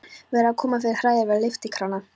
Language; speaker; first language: Icelandic; non-native, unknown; Polish